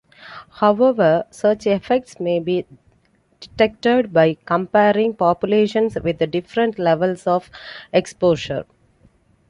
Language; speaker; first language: English; non-native, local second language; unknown